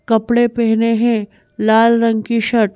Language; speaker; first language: Hindi; native; Hindi